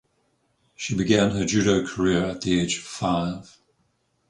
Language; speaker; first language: English; native; English